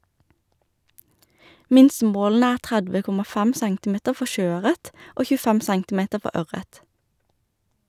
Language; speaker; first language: Norwegian; native; Norwegian